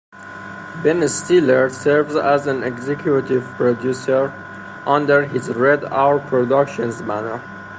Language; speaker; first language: English; non-native, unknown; Persian